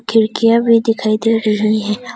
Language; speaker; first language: Hindi; non-native, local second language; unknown